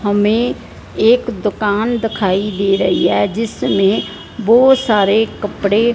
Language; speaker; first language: Hindi; non-native, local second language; Punjabi